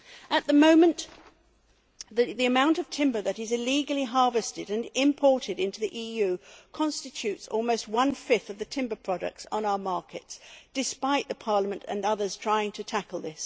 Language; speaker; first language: English; native; English